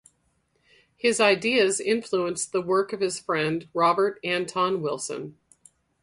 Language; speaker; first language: English; native; English